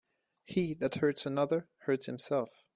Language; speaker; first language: English; non-native, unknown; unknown